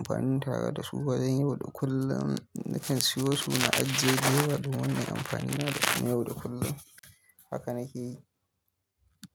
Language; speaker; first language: Hausa; native; Hausa